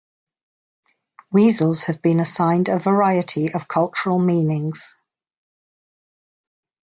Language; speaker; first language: English; native; English